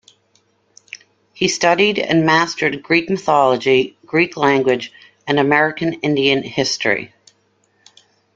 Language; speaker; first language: English; native; English